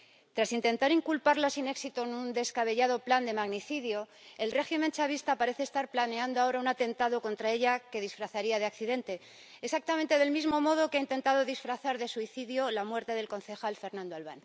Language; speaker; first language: Spanish; native; Spanish